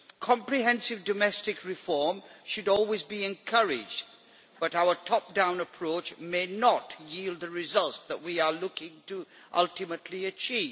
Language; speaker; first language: English; native; English